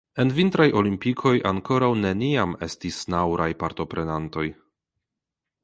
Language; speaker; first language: Esperanto; non-native, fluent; Polish